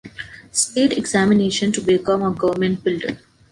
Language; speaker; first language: English; non-native, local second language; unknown